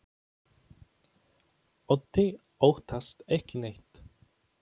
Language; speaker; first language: Icelandic; non-native, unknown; Polish